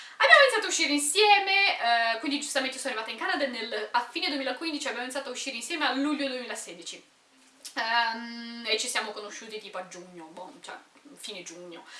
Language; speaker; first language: Italian; native; Italian